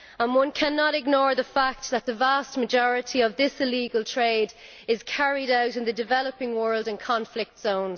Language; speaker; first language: English; native; English